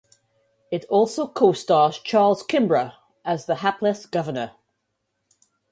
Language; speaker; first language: English; native; English